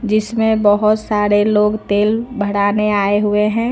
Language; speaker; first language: Hindi; native; Hindi